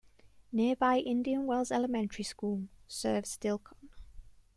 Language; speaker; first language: English; native; English